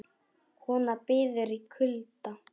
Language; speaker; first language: Icelandic; non-native, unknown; Polish